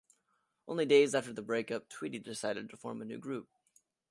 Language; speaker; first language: English; native; English